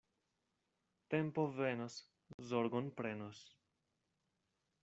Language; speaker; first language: Esperanto; non-native, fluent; Spanish